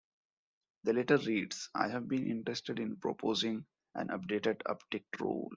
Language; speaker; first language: English; non-native, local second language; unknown